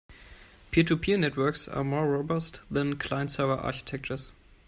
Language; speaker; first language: English; non-native, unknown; German